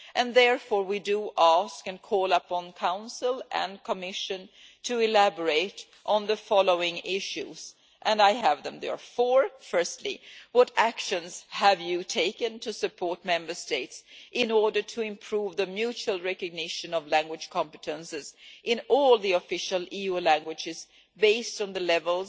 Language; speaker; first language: English; non-native, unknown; Swedish